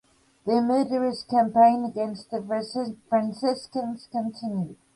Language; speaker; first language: English; native; English